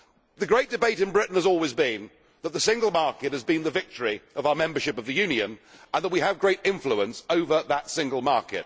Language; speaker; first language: English; native; English